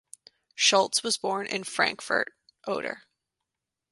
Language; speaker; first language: English; native; English